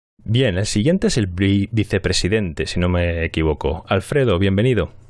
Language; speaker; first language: Spanish; native; Spanish